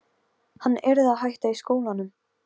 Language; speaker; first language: Icelandic; non-native, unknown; Polish